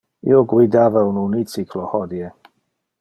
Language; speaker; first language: Interlingua; non-native, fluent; Dutch